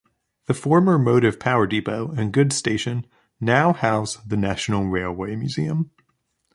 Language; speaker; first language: English; native; English